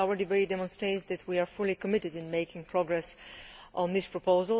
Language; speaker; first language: English; non-native, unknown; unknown